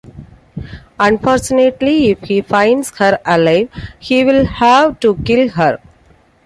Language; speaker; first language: English; non-native, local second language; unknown